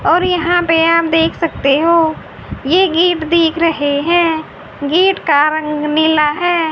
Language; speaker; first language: Hindi; native; Hindi